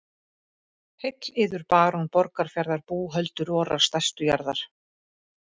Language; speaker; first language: Icelandic; native; Icelandic